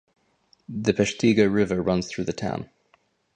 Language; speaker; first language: English; native; English